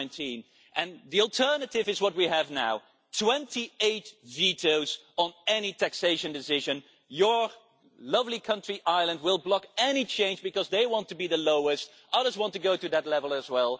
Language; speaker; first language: English; non-native, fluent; Dutch